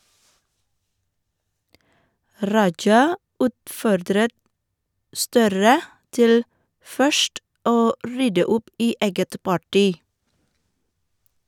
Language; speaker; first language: Norwegian; non-native, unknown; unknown